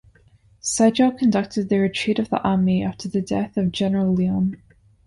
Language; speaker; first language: English; non-native, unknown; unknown